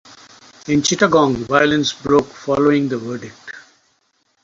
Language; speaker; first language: English; non-native, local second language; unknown